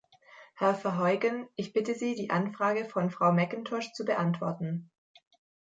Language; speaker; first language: German; native; German